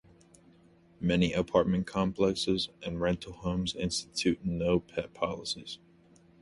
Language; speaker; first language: English; native; English